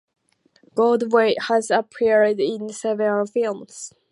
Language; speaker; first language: English; native; English